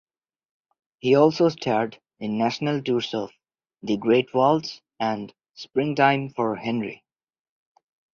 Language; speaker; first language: English; non-native, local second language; Bangla